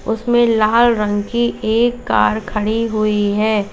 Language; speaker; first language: Hindi; native; Hindi